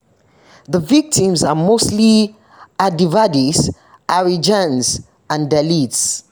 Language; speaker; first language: English; non-native, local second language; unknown